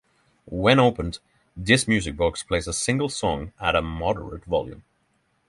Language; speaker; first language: English; non-native, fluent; Norwegian